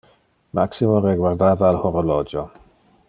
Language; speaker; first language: Interlingua; non-native, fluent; Dutch